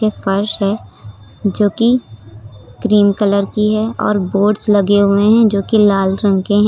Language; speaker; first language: Hindi; native; Hindi